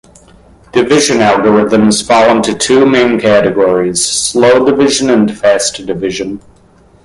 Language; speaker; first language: English; native; English